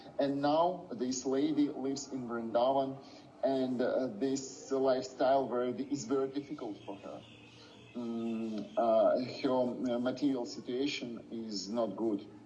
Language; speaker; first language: English; non-native, fluent; Russian